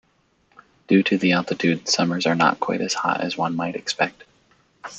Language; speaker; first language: English; native; English